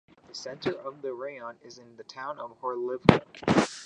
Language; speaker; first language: English; native; English